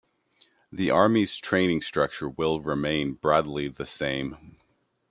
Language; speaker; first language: English; native; English